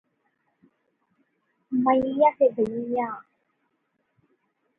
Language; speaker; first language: English; non-native, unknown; Urdu